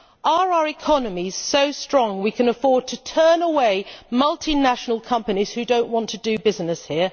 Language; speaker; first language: English; native; English